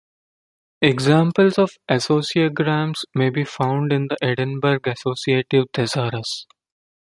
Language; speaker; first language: English; non-native, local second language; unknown